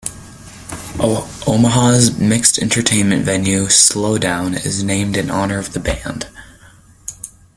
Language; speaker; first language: English; native; English